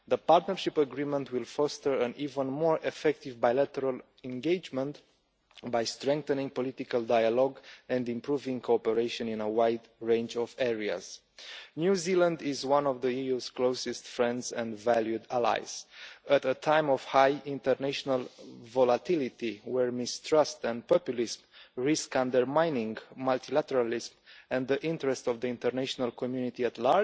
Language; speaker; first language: English; non-native, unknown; Romanian